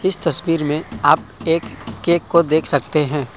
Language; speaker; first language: Hindi; non-native, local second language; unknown